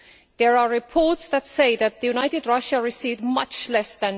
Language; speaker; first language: English; non-native, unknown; Estonian